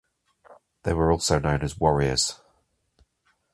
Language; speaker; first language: English; native; English